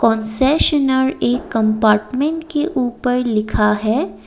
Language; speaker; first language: Hindi; non-native, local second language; Assamese